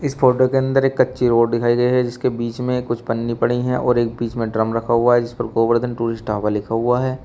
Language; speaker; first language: Hindi; native; Hindi